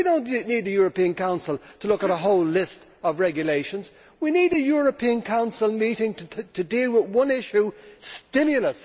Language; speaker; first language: English; native; English